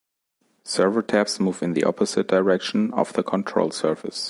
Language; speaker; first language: English; non-native, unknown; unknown